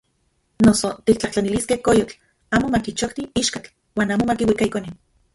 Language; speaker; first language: Central Puebla Nahuatl; non-native, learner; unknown